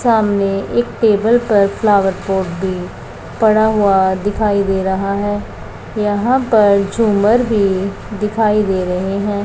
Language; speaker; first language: Hindi; non-native, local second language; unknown